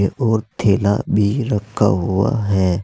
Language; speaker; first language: Hindi; native; Hindi